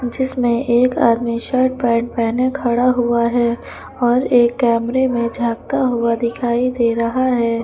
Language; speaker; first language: Hindi; native; Hindi